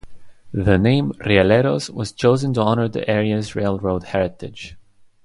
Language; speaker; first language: English; non-native, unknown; Estonian